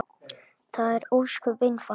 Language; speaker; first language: Icelandic; native; Icelandic